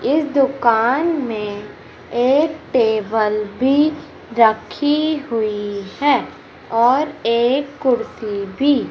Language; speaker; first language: Hindi; native; Hindi